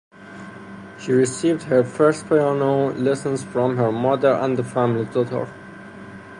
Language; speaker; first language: English; non-native, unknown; Persian